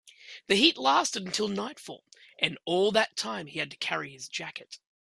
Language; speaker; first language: English; native; English